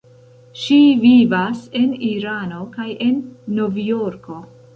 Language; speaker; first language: Esperanto; non-native, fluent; Central Kurdish